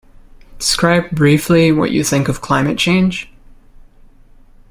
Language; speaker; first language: English; native; English